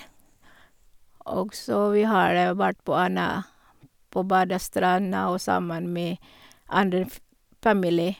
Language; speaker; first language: Norwegian; non-native, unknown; Filipino